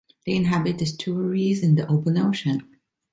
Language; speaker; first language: English; non-native, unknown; Italian